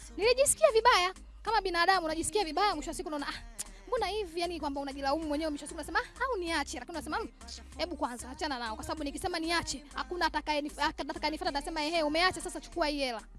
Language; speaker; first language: Swahili; native; Swahili